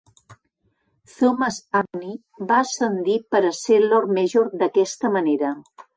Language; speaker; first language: Catalan; native; Catalan